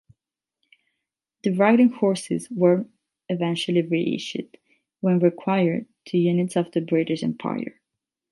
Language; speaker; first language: English; non-native, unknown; Catalan